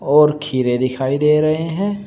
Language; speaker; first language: Hindi; native; Hindi